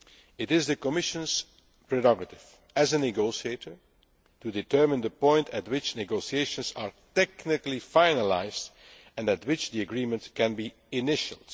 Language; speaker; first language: English; non-native, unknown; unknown